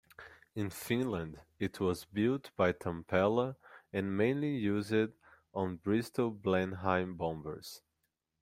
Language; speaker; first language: English; non-native, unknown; Portuguese